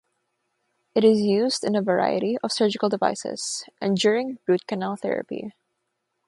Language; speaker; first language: English; non-native, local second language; Filipino